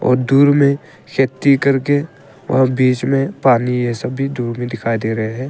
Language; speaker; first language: Hindi; early bilingual, other home language; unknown